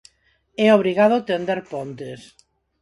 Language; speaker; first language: Galician; non-native, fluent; Spanish